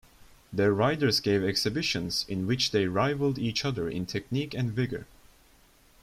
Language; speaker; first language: English; non-native, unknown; Turkish